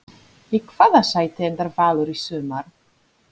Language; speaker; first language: Icelandic; non-native, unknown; Polish